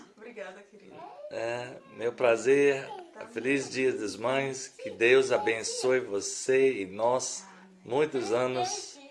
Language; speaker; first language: Portuguese; non-native, fluent; English